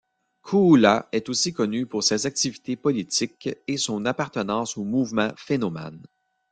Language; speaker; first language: French; native; French